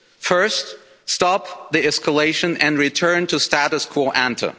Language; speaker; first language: English; non-native, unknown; German